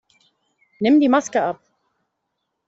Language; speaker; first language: German; native; German